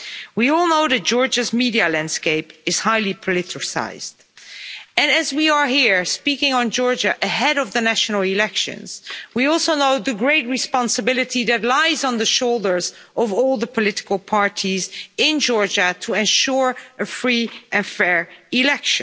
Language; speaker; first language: English; non-native, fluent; Dutch